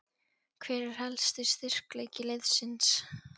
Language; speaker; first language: Icelandic; non-native, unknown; Polish